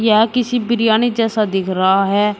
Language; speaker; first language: Hindi; native; Hindi